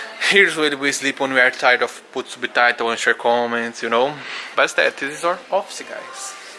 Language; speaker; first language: English; non-native, fluent; Portuguese